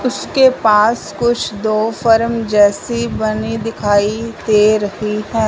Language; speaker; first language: Hindi; non-native, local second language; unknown